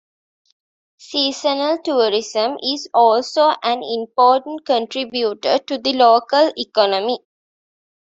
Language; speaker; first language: English; non-native, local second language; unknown